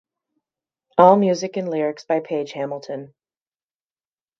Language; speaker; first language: English; native; English